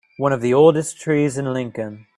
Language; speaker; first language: English; native; English